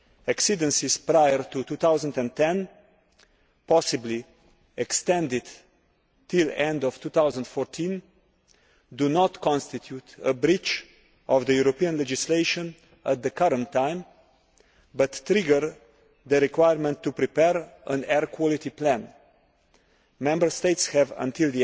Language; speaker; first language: English; non-native, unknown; Slovenian